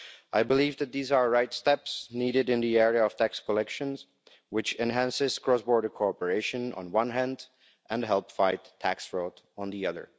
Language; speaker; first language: English; non-native, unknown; Czech